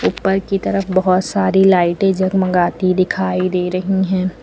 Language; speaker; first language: Hindi; native; Hindi